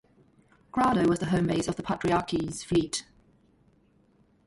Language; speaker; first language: English; native; English